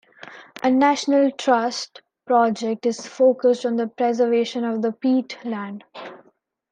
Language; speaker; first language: English; non-native, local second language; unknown